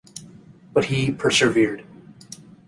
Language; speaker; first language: English; native; English